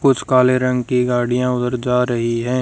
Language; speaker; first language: Hindi; native; Hindi